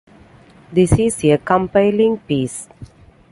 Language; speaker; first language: English; non-native, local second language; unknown